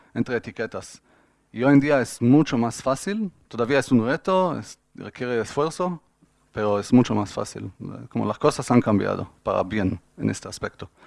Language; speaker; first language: Spanish; non-native, fluent; Hebrew